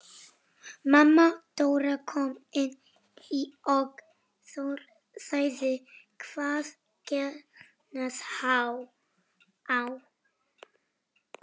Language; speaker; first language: Icelandic; non-native, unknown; Polish